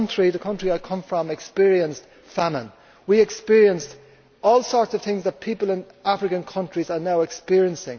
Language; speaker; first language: English; native; English